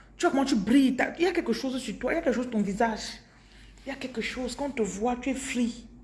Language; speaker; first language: French; non-native, local second language; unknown